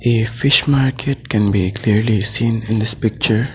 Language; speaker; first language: English; non-native, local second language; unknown